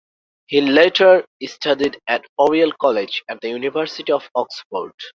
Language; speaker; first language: English; non-native, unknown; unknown